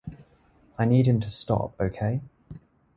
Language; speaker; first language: English; native; English